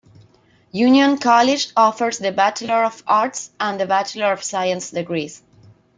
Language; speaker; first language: English; non-native, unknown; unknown